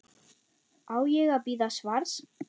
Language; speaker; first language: Icelandic; non-native, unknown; German